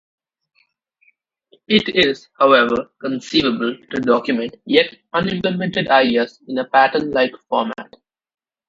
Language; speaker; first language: English; non-native, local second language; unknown